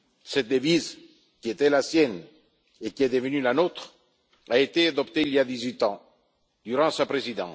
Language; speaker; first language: French; non-native, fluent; Italian